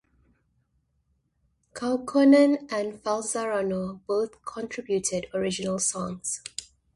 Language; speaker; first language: English; native; English